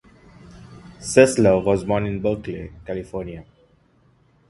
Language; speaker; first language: English; non-native, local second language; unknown